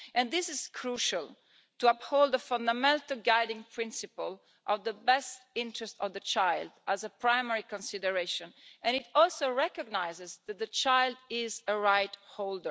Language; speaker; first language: English; non-native, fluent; Italian